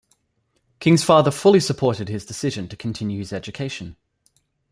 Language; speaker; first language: English; native; English